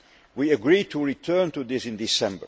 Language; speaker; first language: English; non-native, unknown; Dutch